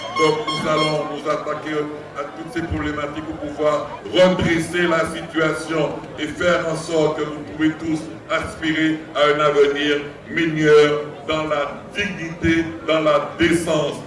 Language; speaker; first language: French; non-native, local second language; English